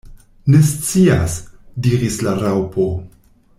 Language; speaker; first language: Esperanto; non-native, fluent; German